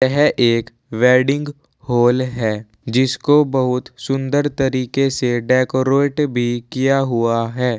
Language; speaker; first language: Hindi; native; Hindi